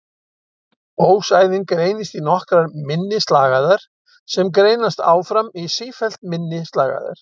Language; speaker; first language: Icelandic; native; Icelandic